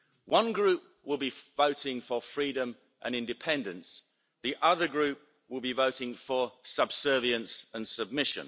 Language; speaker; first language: English; native; English